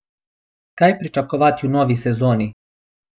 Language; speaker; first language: Slovenian; non-native, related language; Bosnian